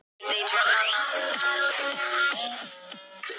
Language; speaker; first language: Icelandic; non-native, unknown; Thai